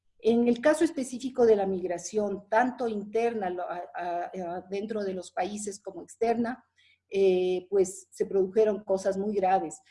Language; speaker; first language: Spanish; native; Spanish